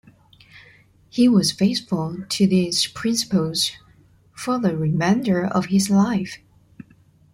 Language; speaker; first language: English; non-native, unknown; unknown